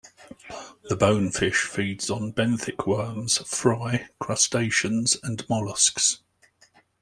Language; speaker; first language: English; native; English